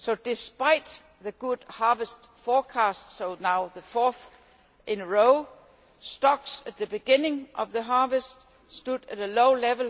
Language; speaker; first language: English; non-native, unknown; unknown